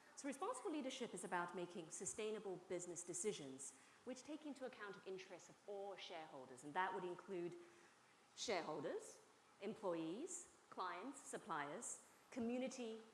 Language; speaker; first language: English; non-native, fluent; Chinese